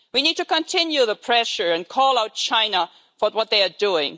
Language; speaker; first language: English; non-native, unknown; German